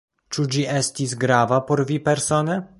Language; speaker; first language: Esperanto; non-native, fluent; Polish